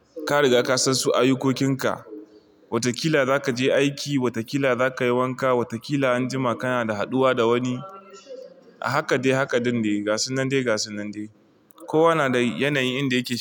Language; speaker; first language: Hausa; non-native, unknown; Igbo